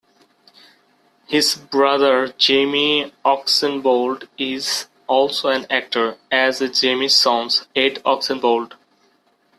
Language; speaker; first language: English; non-native, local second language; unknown